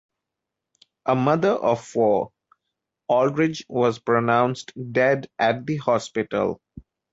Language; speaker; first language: English; non-native, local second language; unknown